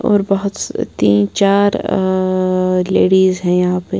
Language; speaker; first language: Hindi; non-native, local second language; Punjabi